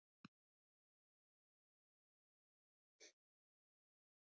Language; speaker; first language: Icelandic; native; Icelandic